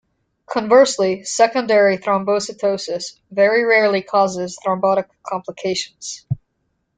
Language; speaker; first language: English; native; English